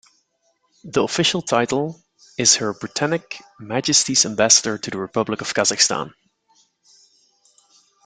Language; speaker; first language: English; native; English